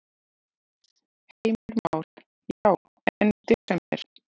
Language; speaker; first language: Icelandic; native; Icelandic